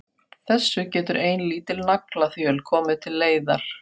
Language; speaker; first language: Icelandic; non-native, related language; Faroese